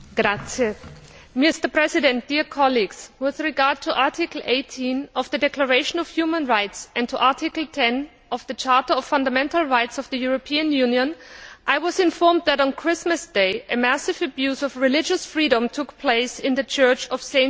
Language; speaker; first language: English; non-native, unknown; Greek